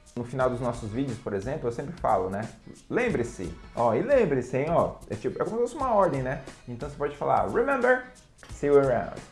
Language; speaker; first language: Portuguese; native; Portuguese